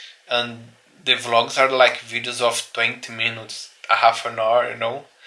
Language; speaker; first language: English; non-native, learner; Portuguese